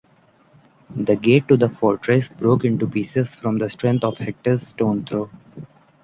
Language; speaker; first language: English; non-native, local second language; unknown